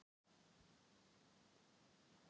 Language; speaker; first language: Icelandic; non-native, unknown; Thai